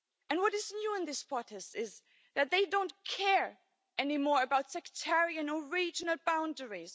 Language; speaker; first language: English; non-native, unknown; German